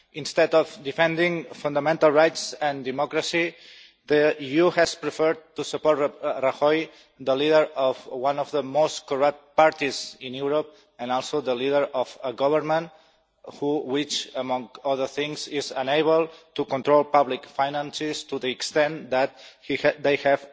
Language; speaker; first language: English; non-native, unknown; Catalan